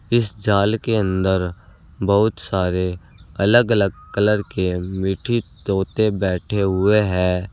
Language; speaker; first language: Hindi; native; Hindi